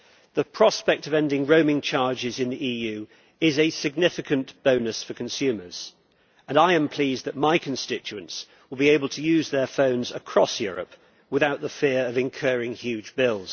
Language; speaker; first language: English; native; English